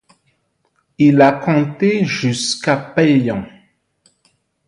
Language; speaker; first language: French; non-native, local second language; Malagasy